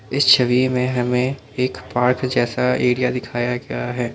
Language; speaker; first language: Hindi; non-native, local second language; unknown